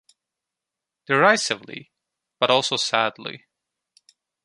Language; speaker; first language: English; non-native, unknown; Turkish